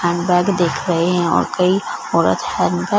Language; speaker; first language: Hindi; non-native, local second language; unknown